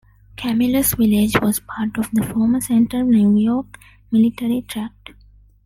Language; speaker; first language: English; non-native, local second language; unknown